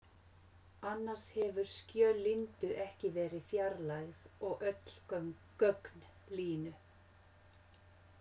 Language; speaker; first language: Icelandic; non-native, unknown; Finnish